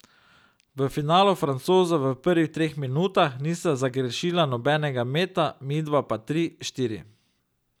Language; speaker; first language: Slovenian; native; Slovenian